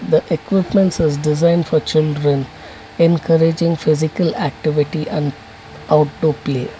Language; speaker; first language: English; non-native, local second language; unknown